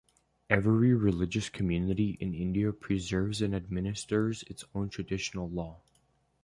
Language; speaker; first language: English; native; English